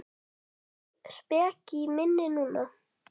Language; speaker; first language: Icelandic; native; Icelandic